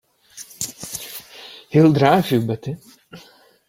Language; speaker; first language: English; non-native, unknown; Czech